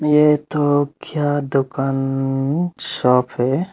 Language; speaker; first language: Hindi; non-native, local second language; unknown